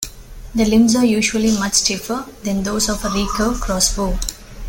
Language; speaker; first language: English; non-native, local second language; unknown